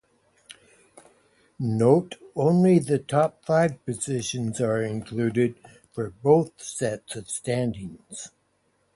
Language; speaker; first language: English; native; English